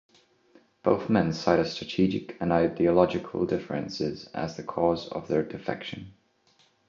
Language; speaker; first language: English; non-native, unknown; Estonian